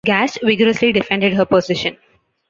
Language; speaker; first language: English; non-native, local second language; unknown